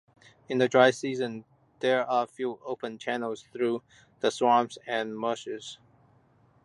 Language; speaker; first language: English; non-native, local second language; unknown